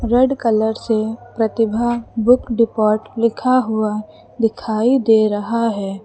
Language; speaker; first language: Hindi; native; Hindi